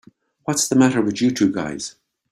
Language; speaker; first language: English; native; English